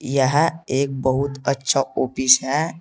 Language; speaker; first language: Hindi; native; Hindi